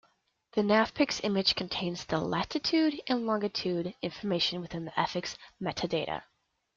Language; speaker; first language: English; native; English